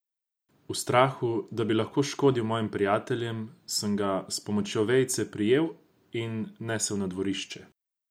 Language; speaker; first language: Slovenian; non-native, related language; Croatian